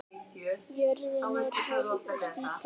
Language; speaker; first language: Icelandic; native; Icelandic